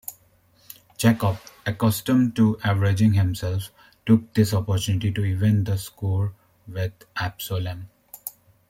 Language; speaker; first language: English; native; English